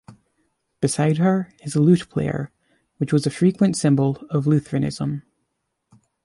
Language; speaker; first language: English; native; English